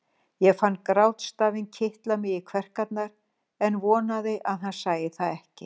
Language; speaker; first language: Icelandic; native; Icelandic